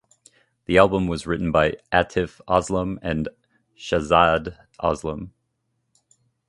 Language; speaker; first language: English; native; English